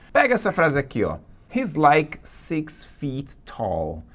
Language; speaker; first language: English; non-native, fluent; Portuguese